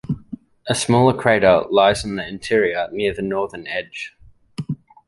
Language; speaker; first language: English; native; English